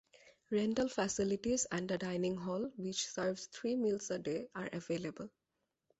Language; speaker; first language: English; non-native, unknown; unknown